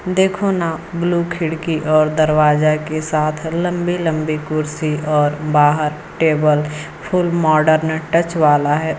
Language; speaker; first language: Hindi; native; Hindi